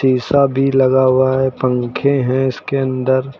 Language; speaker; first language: Hindi; native; Hindi